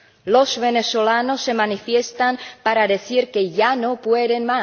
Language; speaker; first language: Spanish; non-native, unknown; Czech